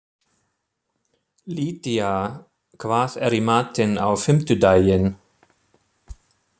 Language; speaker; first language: Icelandic; non-native, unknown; German